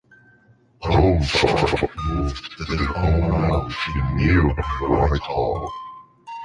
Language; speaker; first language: English; non-native, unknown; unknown